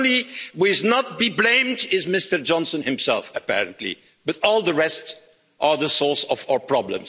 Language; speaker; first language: English; non-native, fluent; Dutch